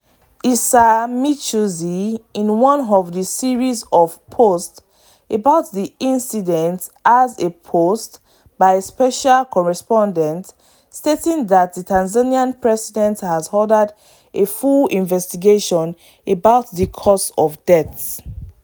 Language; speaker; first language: English; non-native, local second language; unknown